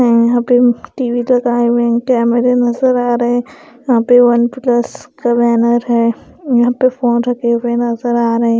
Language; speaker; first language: Hindi; non-native, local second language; Punjabi